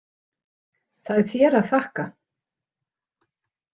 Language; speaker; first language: Icelandic; native; Icelandic